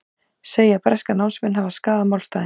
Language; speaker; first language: Icelandic; native; Icelandic